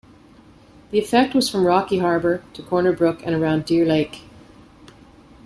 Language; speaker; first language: English; native; English